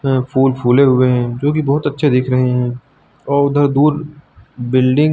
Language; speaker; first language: Hindi; native; Hindi